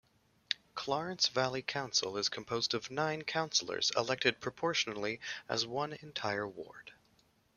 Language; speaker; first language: English; native; English